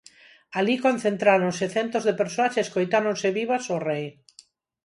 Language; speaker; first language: Galician; non-native, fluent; Spanish